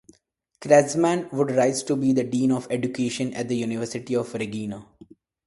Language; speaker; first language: English; non-native, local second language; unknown